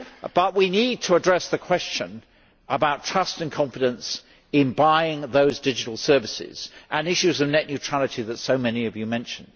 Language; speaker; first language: English; native; English